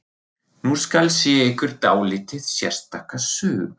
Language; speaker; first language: Icelandic; non-native, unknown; German